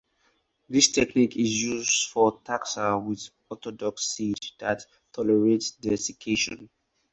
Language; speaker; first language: English; non-native, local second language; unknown